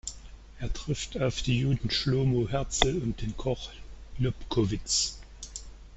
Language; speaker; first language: German; native; German